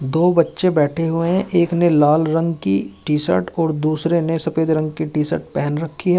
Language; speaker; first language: Hindi; native; Hindi